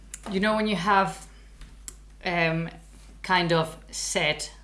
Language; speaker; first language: English; non-native, fluent; Spanish